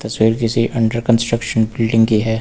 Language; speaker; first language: Hindi; native; Hindi